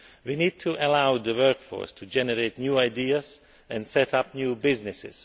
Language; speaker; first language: English; non-native, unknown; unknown